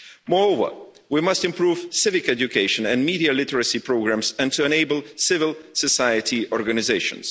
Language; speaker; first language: English; non-native, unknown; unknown